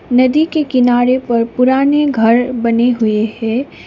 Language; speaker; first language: Hindi; non-native, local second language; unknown